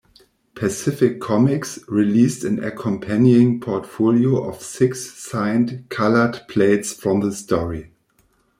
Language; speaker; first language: English; non-native, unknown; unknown